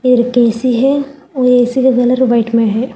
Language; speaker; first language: Hindi; non-native, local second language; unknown